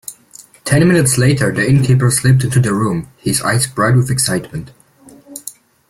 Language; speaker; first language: English; non-native, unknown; Polish